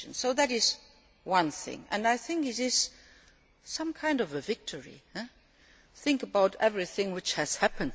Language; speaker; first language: English; non-native, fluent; Luxembourgish